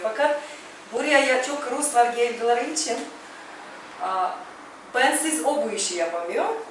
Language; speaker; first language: Turkish; non-native, fluent; Russian